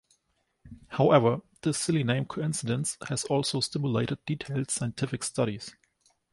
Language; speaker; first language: English; non-native, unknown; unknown